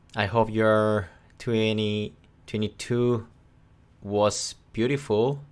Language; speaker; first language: English; non-native, learner; Korean